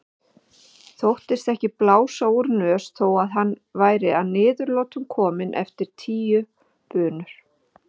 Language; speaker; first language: Icelandic; native; Icelandic